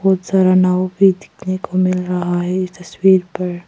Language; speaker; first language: Hindi; non-native, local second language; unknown